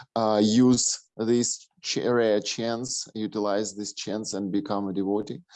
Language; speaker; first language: English; non-native, learner; Russian